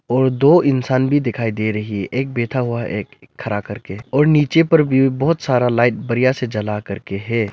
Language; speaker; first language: Hindi; non-native, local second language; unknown